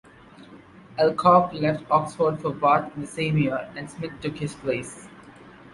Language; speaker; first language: English; non-native, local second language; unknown